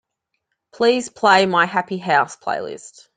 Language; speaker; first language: English; native; English